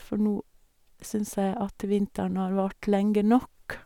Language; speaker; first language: Norwegian; native; Norwegian